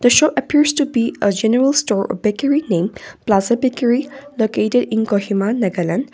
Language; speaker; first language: English; non-native, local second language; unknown